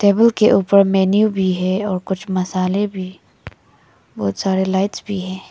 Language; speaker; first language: Hindi; non-native, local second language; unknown